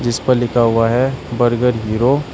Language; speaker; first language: Hindi; native; Hindi